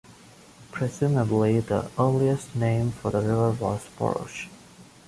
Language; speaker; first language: English; non-native, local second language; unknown